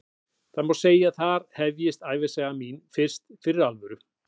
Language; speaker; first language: Icelandic; native; Icelandic